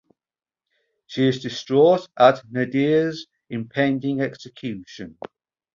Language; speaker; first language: English; native; English